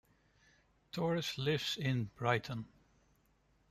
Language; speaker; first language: English; non-native, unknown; Dutch